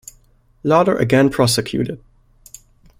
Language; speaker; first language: English; non-native, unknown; German